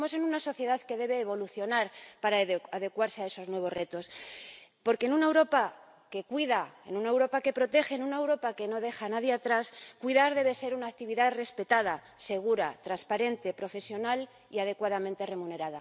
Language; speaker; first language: Spanish; native; Spanish